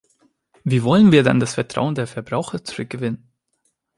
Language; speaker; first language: German; non-native, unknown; Hungarian